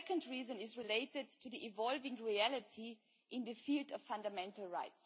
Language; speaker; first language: English; non-native, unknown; German